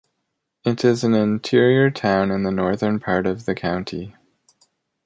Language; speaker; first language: English; native; English